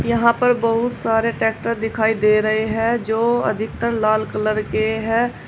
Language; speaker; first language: Hindi; native; Hindi